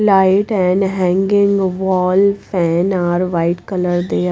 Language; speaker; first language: English; non-native, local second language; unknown